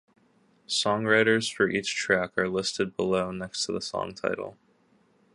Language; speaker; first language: English; native; English